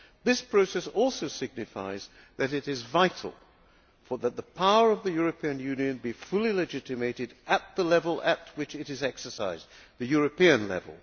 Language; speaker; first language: English; non-native, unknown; Hungarian